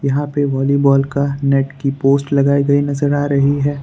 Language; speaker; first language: Hindi; non-native, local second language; Gujarati